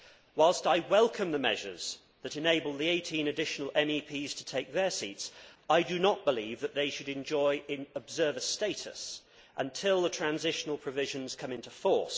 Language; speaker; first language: English; native; English